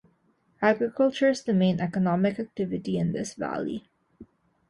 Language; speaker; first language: English; non-native, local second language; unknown